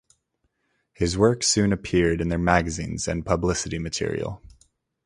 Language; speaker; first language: English; native; English